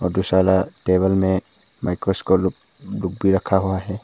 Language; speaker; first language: Hindi; early bilingual, other home language; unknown